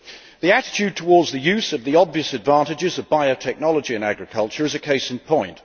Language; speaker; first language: English; native; English